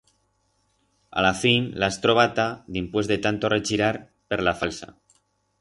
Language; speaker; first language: Aragonese; non-native, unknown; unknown